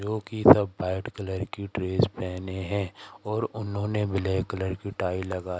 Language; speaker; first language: Hindi; native; Hindi